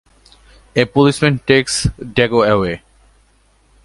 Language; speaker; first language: English; non-native, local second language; Bangla